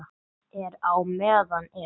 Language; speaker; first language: Icelandic; non-native, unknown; English